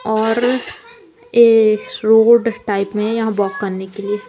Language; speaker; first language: Hindi; native; Hindi